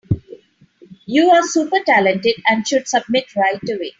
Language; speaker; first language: English; non-native, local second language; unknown